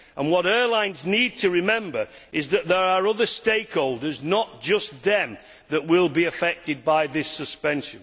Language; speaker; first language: English; native; English